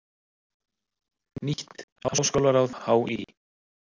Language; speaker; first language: Icelandic; native; Icelandic